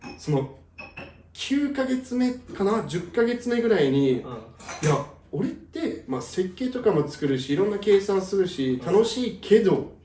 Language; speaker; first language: Japanese; early bilingual, heritage; Japanese